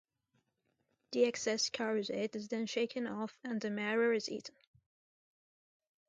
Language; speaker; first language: English; native; English